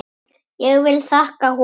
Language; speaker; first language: Icelandic; native; Icelandic